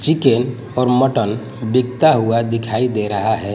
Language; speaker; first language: Hindi; non-native, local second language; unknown